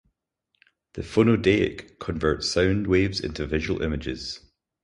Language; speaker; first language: English; native; English